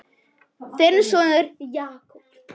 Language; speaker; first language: Icelandic; non-native, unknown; Polish